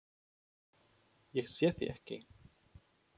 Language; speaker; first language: Icelandic; non-native, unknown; Polish